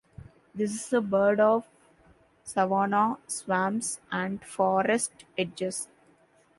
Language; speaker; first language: English; non-native, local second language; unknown